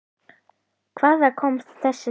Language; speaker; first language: Icelandic; native; Icelandic